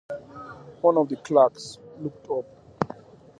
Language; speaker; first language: English; native; English